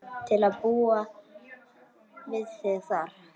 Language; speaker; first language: Icelandic; native; Icelandic